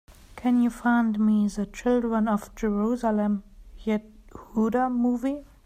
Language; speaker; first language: English; non-native, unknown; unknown